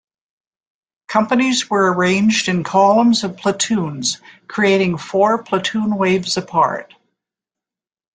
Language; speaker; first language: English; native; English